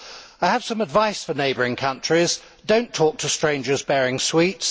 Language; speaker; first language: English; native; English